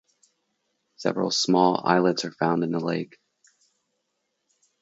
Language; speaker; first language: English; native; English